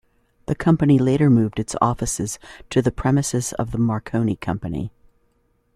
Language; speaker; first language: English; native; English